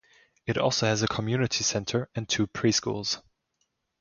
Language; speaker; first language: English; non-native, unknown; German